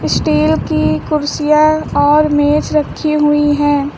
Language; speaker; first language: Hindi; native; Hindi